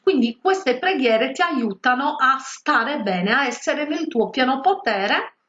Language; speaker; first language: Italian; native; Italian